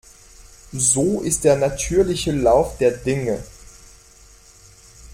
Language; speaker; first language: German; non-native, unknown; French